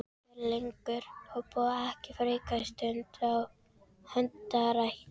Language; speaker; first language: Icelandic; non-native, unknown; Filipino